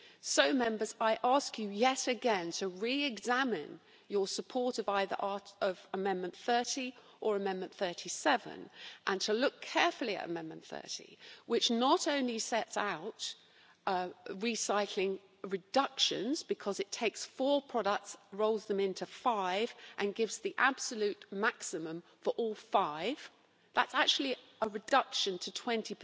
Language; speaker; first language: English; native; English